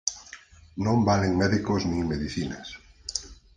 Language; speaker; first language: Galician; native; Galician